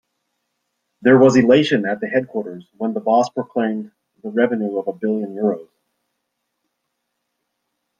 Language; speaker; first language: English; native; English